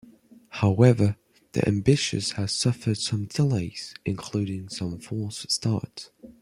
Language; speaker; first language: English; non-native, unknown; French